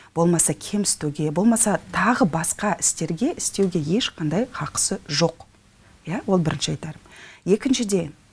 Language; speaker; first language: Kazakh; non-native, local second language; Russian